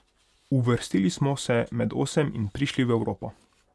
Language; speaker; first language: Slovenian; non-native, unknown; Hungarian